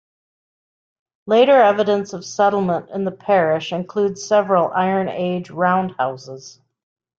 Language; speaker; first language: English; native; English